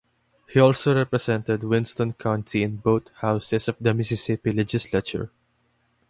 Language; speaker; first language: English; non-native, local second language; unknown